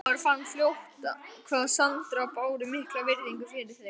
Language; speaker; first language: Icelandic; native; Icelandic